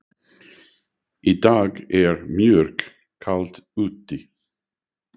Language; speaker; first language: Icelandic; non-native, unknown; English